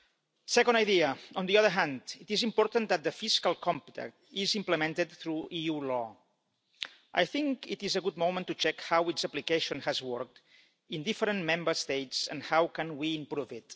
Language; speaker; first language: English; non-native, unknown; Catalan